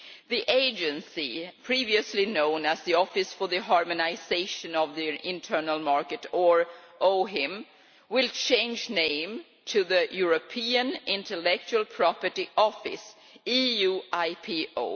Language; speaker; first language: English; non-native, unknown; Swedish